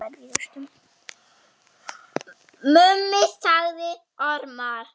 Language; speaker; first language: Icelandic; non-native, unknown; German